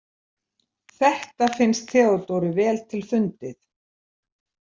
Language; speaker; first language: Icelandic; native; Icelandic